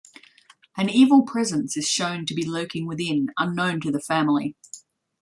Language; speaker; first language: English; native; English